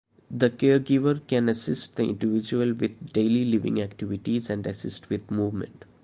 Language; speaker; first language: English; non-native, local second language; Malayalam